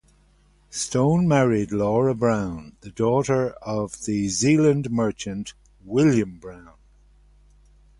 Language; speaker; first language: English; native; English